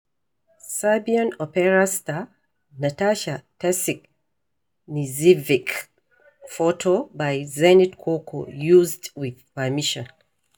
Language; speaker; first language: English; non-native, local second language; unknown